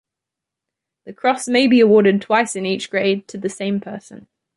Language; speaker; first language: English; native; English